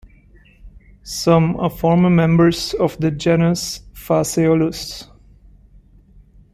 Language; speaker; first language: English; non-native, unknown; German